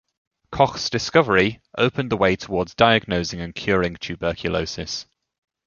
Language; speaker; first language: English; native; English